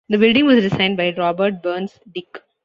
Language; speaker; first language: English; non-native, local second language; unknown